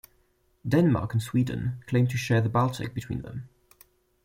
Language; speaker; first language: English; non-native, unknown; French